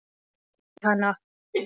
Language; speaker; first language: Icelandic; non-native, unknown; Polish